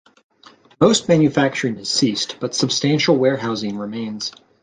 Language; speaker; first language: English; native; English